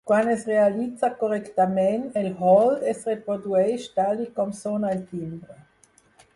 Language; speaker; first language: Catalan; non-native, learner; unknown